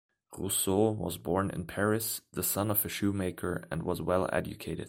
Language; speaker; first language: English; non-native, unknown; German